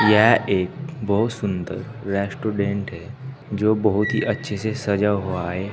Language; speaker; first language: Hindi; native; Hindi